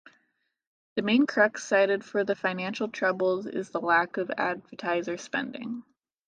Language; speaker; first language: English; native; English